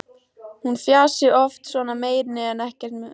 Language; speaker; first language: Icelandic; native; Icelandic